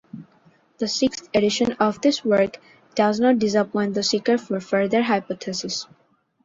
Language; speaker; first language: English; non-native, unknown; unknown